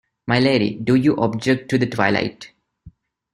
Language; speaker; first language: English; non-native, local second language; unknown